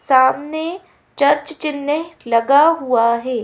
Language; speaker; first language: Hindi; native; Hindi